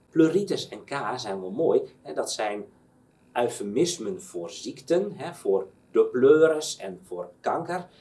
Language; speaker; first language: Dutch; native; Dutch